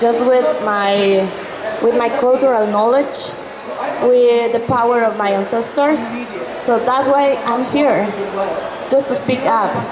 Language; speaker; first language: English; non-native, learner; Quechua